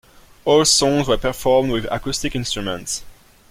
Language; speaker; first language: English; non-native, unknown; French